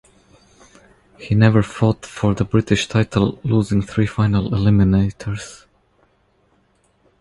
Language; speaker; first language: English; non-native, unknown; Croatian